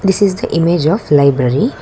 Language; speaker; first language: English; non-native, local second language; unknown